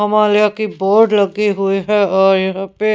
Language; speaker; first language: Hindi; non-native, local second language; Punjabi